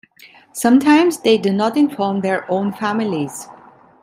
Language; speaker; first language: English; non-native, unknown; Italian